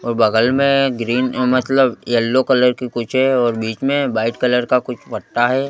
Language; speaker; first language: Hindi; native; Hindi